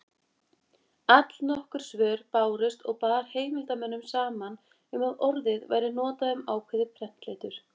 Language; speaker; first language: Icelandic; native; Icelandic